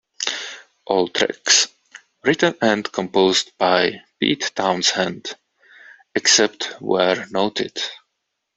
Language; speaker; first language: English; non-native, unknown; Czech